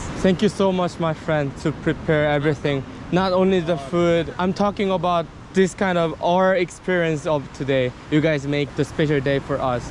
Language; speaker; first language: English; non-native, learner; Korean